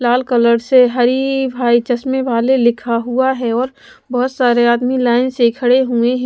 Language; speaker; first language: Hindi; non-native, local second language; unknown